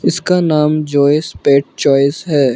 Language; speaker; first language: Hindi; non-native, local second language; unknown